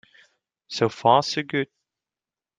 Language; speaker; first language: English; non-native, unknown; Dutch